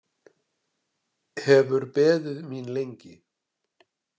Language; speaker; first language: Icelandic; native; Icelandic